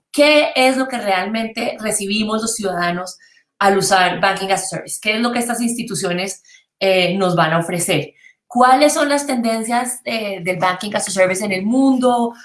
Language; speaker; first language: Spanish; native; Spanish